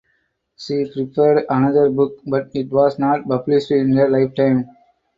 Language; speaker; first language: English; non-native, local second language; Tamil